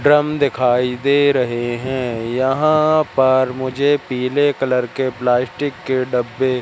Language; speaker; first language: Hindi; native; Hindi